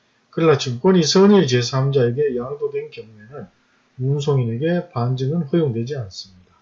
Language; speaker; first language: Korean; native; Korean